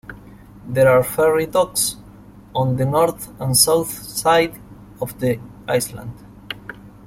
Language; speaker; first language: English; non-native, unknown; Spanish